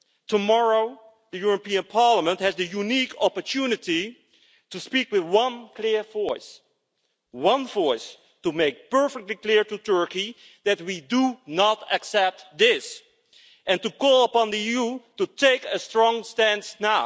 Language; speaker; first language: English; non-native, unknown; Dutch